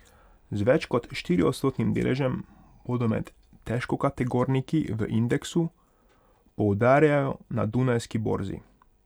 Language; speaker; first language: Slovenian; non-native, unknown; Hungarian